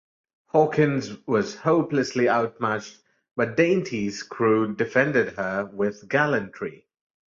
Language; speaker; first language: English; non-native, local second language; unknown